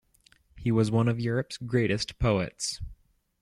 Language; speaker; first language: English; native; English